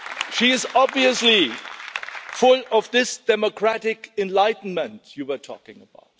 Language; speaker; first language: English; non-native, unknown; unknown